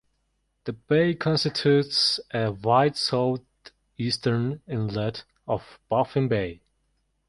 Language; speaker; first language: English; non-native, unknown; Mongolian